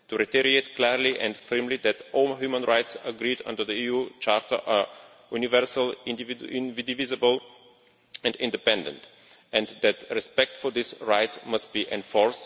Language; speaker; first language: English; non-native, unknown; Bulgarian